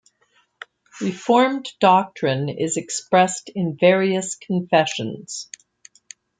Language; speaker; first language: English; native; English